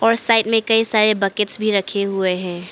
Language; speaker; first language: Hindi; early bilingual, other home language; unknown